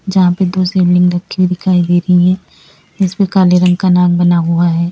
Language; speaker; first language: Hindi; native; Hindi